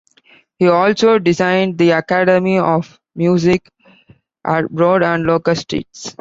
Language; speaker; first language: English; non-native, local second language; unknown